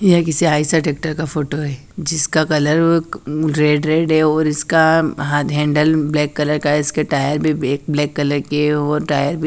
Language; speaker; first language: Hindi; native; Hindi